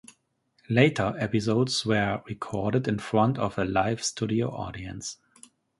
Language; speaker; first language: English; non-native, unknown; German